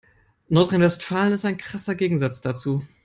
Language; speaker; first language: English; non-native, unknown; German